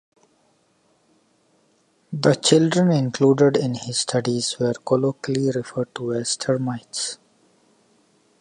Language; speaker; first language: English; non-native, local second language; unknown